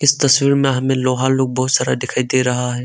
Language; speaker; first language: Hindi; non-native, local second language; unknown